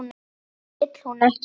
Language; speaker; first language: Icelandic; native; Icelandic